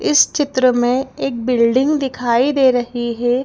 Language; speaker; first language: Hindi; native; Hindi